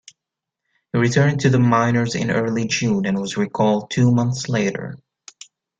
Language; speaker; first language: English; native; English